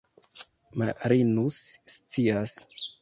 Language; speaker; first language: Esperanto; non-native, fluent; Kinyarwanda